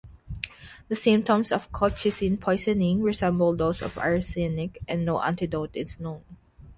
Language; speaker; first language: English; non-native, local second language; Filipino